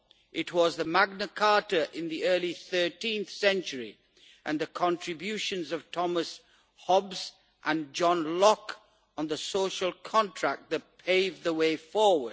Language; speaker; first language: English; native; English